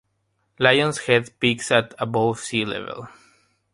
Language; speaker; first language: English; non-native, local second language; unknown